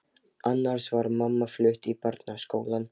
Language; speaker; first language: Icelandic; non-native, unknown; Lithuanian